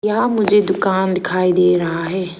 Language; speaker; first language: Hindi; non-native, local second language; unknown